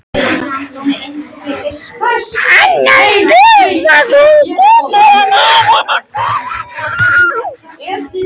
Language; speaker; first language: Icelandic; non-native, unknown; French